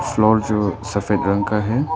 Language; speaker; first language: Hindi; non-native, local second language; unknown